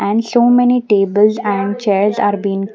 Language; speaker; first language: English; non-native, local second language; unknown